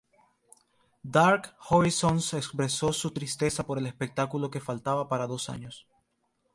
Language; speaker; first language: Spanish; native; Spanish